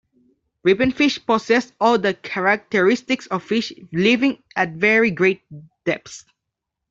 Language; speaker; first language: English; non-native, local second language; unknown